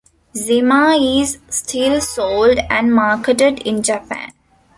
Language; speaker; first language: English; non-native, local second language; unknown